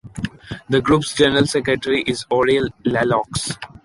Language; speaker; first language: English; non-native, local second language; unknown